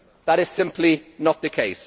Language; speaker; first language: English; native; English